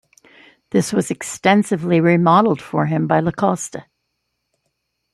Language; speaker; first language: English; native; English